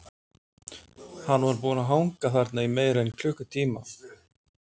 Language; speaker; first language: Icelandic; native; Icelandic